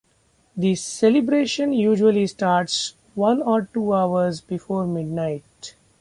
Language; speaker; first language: English; non-native, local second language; Marathi